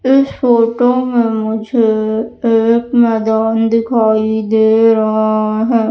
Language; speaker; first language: Hindi; native; Hindi